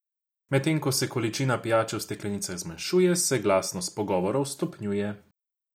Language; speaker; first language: Slovenian; non-native, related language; Croatian